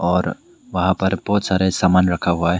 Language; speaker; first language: Hindi; non-native, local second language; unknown